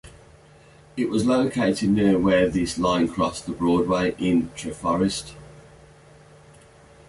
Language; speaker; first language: English; native; English